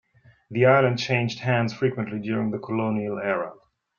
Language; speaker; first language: English; non-native, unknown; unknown